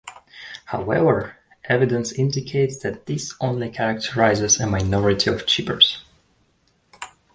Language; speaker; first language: English; native; English